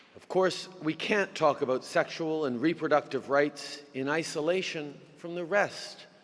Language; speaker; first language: English; native; English